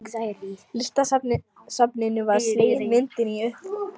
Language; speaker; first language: Icelandic; non-native, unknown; Lithuanian